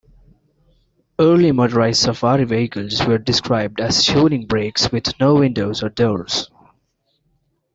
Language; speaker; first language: English; non-native, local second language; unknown